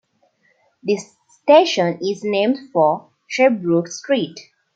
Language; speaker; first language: English; non-native, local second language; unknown